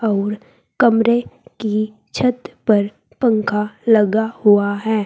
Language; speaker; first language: Hindi; native; Hindi